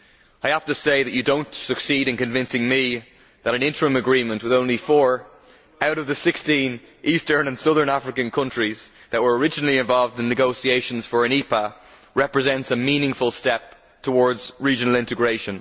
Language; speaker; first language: English; native; English